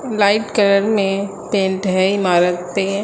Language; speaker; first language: Hindi; native; Hindi